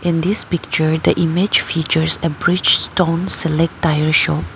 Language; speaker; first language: English; non-native, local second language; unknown